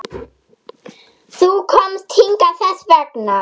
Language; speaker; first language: Icelandic; non-native, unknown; German